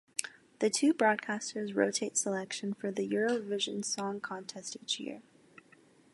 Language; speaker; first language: English; native; English